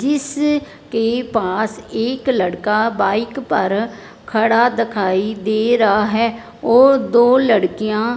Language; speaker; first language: Hindi; non-native, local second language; Punjabi